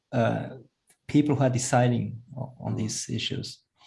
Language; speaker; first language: English; non-native, fluent; German